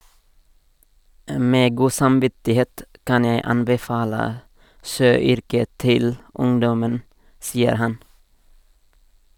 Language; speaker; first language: Norwegian; non-native, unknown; Nepali